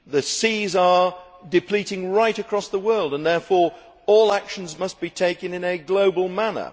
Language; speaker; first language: English; native; English